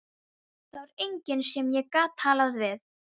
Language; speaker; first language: Icelandic; non-native, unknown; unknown